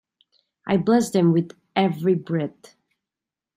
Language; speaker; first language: English; native; English